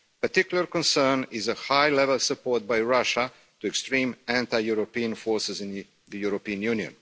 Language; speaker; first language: English; non-native, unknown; Croatian